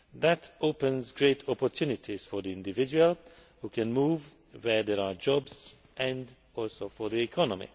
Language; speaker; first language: English; non-native, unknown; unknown